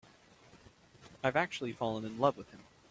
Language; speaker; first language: English; native; English